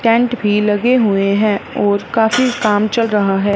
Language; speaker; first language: Hindi; non-native, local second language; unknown